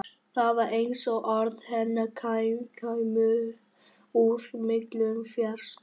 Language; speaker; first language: Icelandic; non-native, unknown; Vietnamese